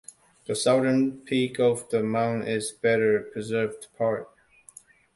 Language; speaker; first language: English; non-native, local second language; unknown